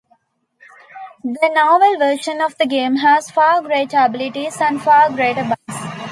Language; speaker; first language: English; non-native, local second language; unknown